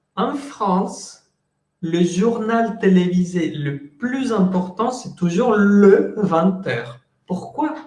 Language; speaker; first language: French; non-native, fluent; Spanish